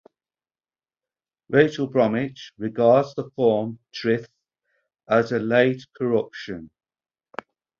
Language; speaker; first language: English; native; English